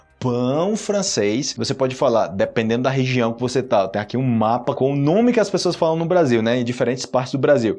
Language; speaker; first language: Portuguese; non-native, fluent; Spanish